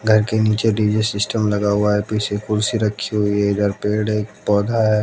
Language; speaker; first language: Hindi; native; Hindi